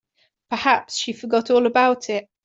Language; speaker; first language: English; native; English